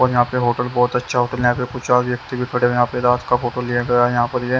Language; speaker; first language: Hindi; native; Hindi